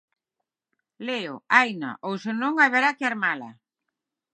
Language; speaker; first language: Galician; native; Galician